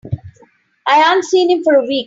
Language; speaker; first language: English; non-native, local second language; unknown